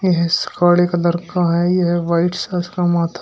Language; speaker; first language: Hindi; native; Hindi